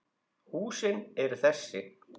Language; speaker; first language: Icelandic; native; Icelandic